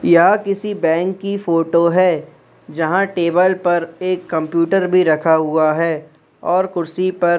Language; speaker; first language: Hindi; native; Hindi